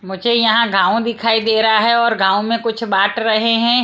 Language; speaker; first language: Hindi; non-native, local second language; Punjabi